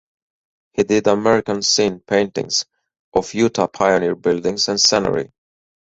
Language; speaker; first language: English; native; English